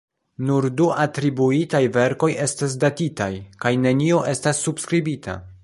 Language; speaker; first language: Esperanto; non-native, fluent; Polish